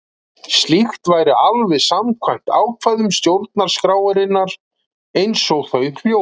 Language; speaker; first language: Icelandic; native; Icelandic